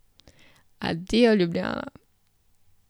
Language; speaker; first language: Slovenian; native; Slovenian